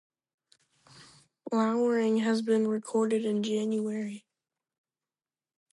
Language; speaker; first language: English; native; English